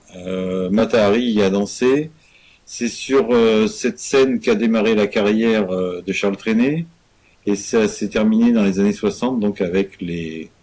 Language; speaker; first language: French; native; French